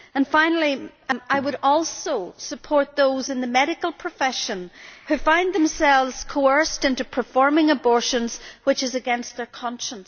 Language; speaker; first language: English; native; English